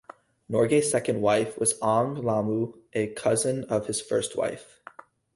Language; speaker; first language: English; native; English